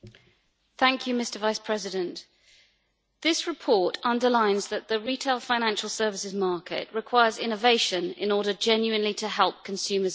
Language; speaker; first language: English; native; English